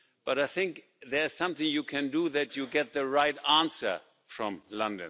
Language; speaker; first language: English; non-native, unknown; German